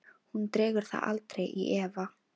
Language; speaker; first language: Icelandic; non-native, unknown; Filipino